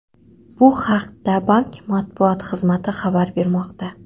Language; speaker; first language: Uzbek; non-native, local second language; Kara-Kalpak